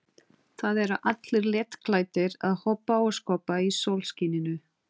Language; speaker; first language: Icelandic; non-native, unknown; Portuguese